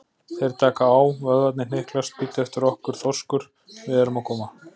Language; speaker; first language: Icelandic; native; Icelandic